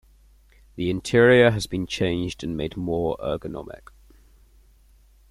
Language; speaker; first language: English; native; English